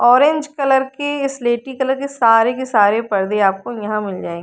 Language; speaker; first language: Hindi; native; Hindi